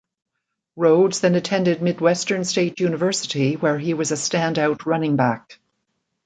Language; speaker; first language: English; native; English